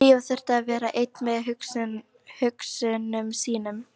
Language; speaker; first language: Icelandic; non-native, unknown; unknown